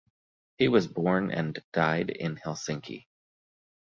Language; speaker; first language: English; native; English